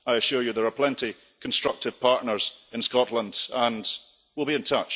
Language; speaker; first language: English; early bilingual, heritage; English